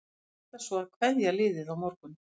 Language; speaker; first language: Icelandic; native; Icelandic